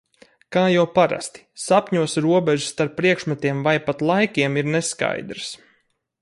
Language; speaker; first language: Latvian; native; Latvian